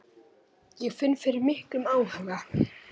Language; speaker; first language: Icelandic; native; Icelandic